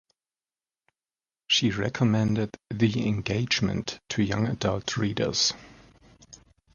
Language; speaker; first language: English; native; English